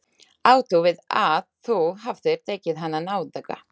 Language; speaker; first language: Icelandic; non-native, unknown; Slovak